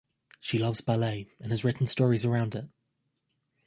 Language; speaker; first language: English; native; English